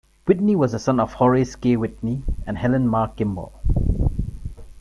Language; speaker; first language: English; non-native, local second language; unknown